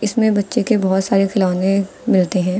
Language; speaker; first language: Hindi; native; Hindi